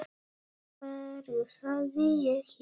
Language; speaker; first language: Icelandic; non-native, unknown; Polish